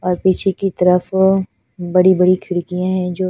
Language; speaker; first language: Hindi; non-native, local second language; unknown